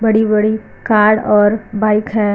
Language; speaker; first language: Hindi; native; Hindi